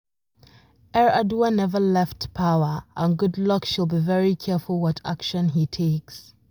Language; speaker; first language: English; non-native, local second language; Hausa